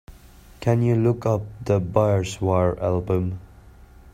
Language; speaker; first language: English; non-native, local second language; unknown